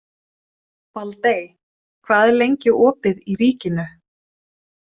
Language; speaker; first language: Icelandic; non-native, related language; Swedish